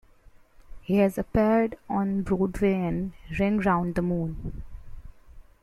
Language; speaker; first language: English; non-native, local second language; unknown